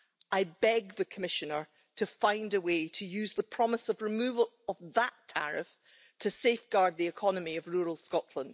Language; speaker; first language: English; native; English